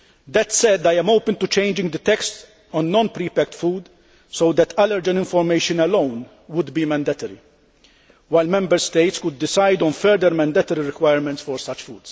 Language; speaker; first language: English; non-native, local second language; Maltese